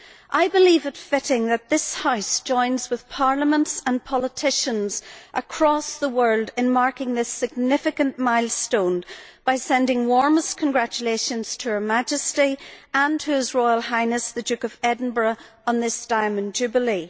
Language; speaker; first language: English; native; English